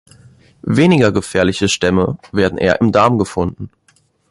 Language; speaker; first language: German; native; German